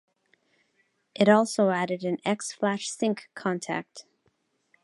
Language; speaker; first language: English; native; English